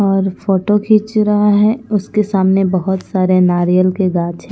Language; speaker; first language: Hindi; non-native, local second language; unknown